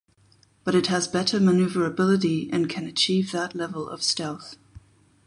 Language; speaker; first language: English; non-native, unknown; German